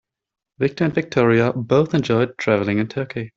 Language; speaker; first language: English; non-native, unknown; German